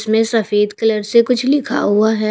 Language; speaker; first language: Hindi; native; Hindi